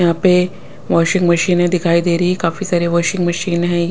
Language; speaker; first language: Hindi; non-native, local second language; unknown